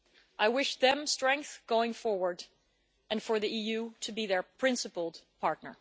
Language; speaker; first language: English; non-native, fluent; Dutch